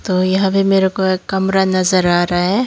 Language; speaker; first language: Hindi; non-native, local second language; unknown